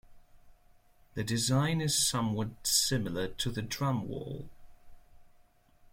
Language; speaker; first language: English; non-native, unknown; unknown